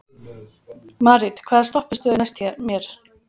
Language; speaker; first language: Icelandic; native; Icelandic